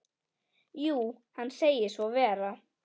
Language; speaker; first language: Icelandic; native; Icelandic